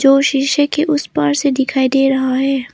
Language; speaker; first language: Hindi; non-native, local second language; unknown